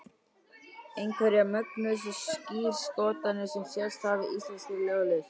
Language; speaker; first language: Icelandic; native; Icelandic